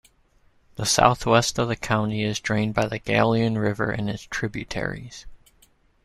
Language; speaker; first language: English; native; English